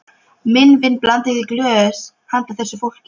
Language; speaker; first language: Icelandic; non-native, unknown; Polish